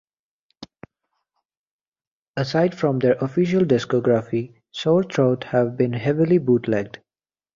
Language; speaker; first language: English; native; English